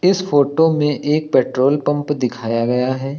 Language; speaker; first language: Hindi; native; Hindi